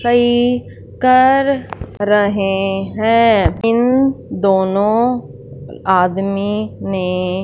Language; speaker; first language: Hindi; non-native, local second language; Punjabi